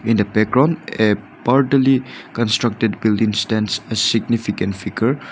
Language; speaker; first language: English; non-native, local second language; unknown